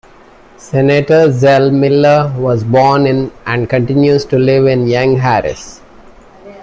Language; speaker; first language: English; non-native, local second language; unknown